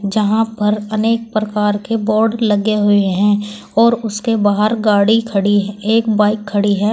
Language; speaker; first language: Hindi; native; Hindi